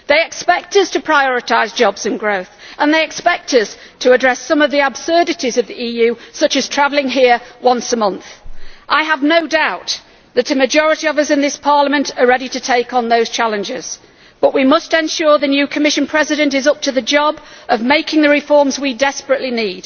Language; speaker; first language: English; native; English